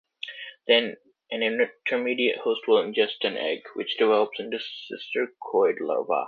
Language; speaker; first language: English; native; English